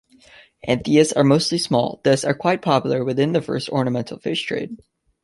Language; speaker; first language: English; native; English